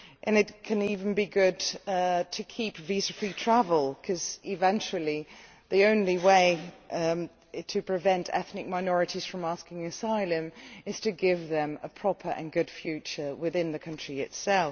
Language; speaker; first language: English; non-native, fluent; Dutch